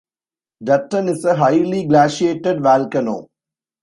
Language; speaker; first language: English; non-native, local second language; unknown